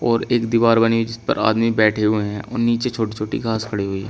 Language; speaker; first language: Hindi; native; Hindi